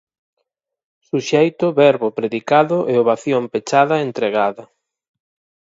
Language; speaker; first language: Galician; native; Galician